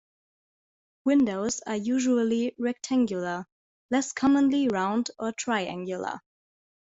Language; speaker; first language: English; non-native, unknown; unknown